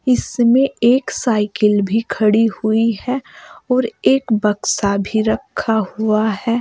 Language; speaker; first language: Hindi; native; Hindi